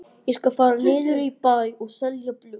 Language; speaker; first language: Icelandic; non-native, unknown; English